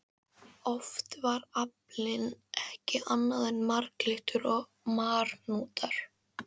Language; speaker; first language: Icelandic; native; Icelandic